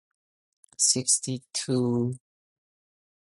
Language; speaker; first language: English; non-native, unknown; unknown